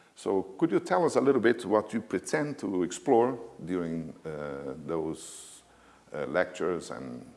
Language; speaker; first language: English; non-native, fluent; Portuguese